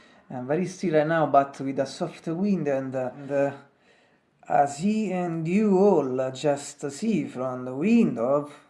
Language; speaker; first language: English; non-native, learner; Italian